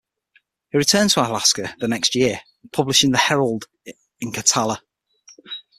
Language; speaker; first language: English; native; English